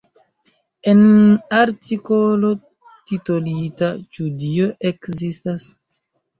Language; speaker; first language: Esperanto; non-native, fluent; Chinese